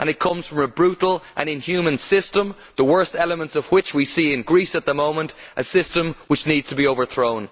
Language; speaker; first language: English; native; English